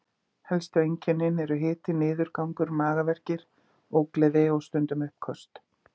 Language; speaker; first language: Icelandic; native; Icelandic